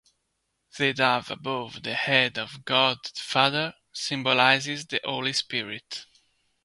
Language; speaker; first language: English; non-native, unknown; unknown